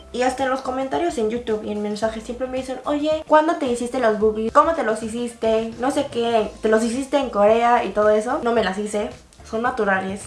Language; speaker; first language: Spanish; early bilingual, other home language; Korean